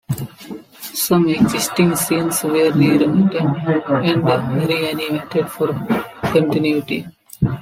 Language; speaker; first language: English; non-native, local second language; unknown